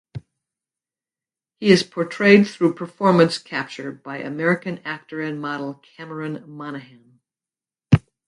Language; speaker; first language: English; native; English